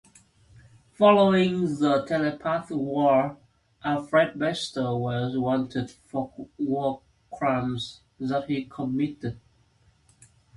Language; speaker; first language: English; native; English